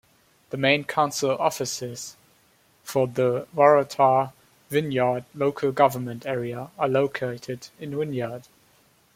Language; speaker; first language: English; non-native, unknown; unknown